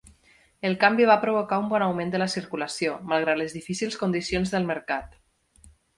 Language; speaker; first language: Catalan; native; Catalan